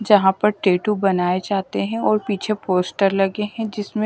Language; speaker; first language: Hindi; native; Hindi